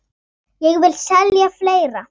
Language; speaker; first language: Icelandic; native; Icelandic